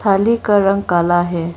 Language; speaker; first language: Hindi; non-native, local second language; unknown